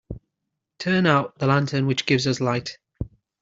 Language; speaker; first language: English; native; English